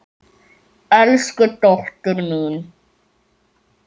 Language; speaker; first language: Icelandic; native; Icelandic